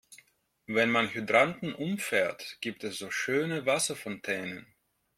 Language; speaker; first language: German; non-native, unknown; Russian